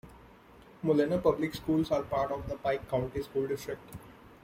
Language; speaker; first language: English; non-native, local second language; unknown